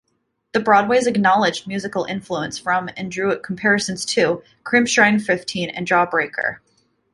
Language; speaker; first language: English; native; English